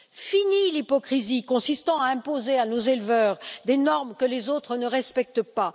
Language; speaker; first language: French; native; French